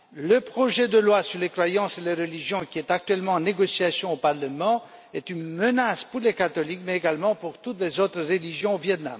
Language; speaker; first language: French; non-native, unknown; Romanian